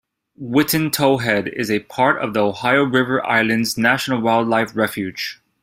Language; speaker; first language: English; native; English